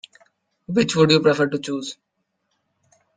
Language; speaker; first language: English; non-native, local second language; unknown